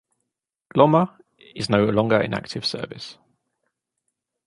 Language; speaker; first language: English; native; English